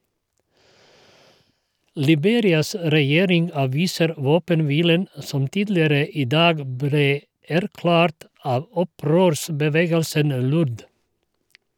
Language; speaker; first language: Norwegian; non-native, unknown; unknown